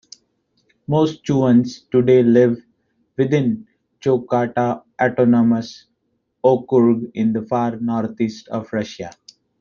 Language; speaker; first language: English; non-native, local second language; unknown